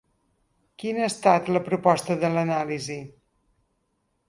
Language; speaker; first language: Catalan; native; Catalan